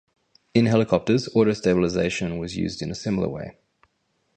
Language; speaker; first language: English; native; English